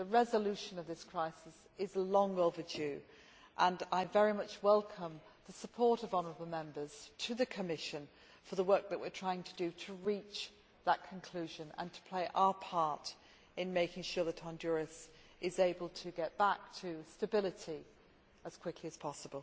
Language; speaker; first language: English; native; English